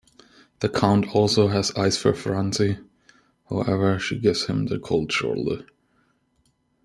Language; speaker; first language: English; non-native, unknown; German